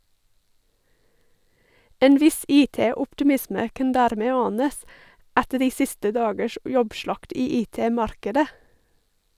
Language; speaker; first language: Norwegian; non-native, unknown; English